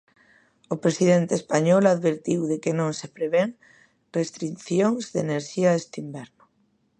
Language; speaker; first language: Galician; native; Galician